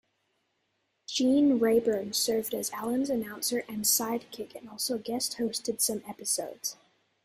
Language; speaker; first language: English; native; English